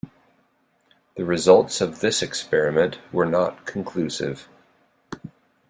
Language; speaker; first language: English; native; English